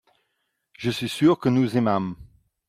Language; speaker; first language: French; non-native, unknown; Dutch